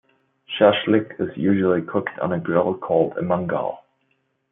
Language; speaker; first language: English; non-native, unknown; German